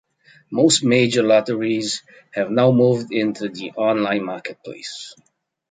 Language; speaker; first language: English; native; English